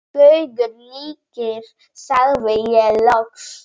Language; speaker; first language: Icelandic; non-native, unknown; Polish